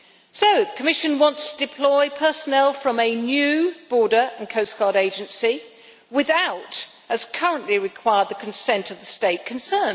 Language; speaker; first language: English; native; English